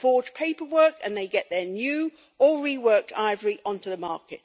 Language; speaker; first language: English; native; English